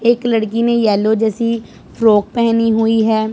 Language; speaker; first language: Hindi; non-native, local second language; Punjabi